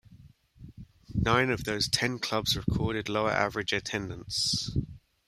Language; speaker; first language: English; native; English